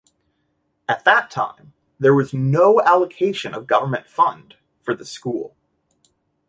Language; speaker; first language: English; native; English